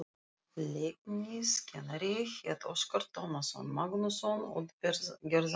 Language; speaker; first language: Icelandic; non-native, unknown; Russian